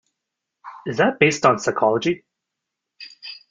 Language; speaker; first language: English; native; English